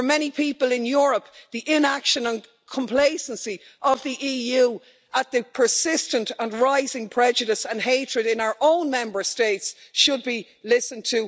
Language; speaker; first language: English; native; English